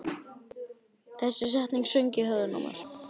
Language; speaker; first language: Icelandic; native; Icelandic